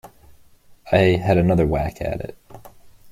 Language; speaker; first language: English; native; English